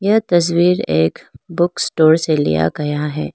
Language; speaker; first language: Hindi; non-native, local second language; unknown